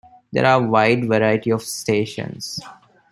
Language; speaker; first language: English; non-native, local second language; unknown